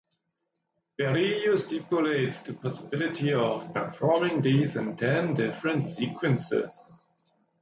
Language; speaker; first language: English; native; English